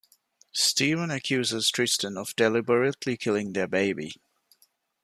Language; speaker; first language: English; non-native, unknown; Divehi